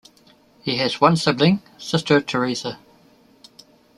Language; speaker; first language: English; native; English